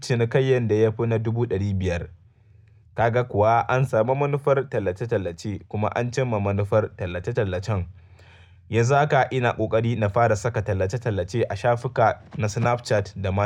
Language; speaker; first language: Hausa; native; Hausa